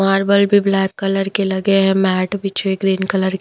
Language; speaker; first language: Hindi; non-native, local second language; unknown